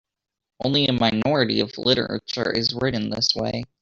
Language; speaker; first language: English; native; English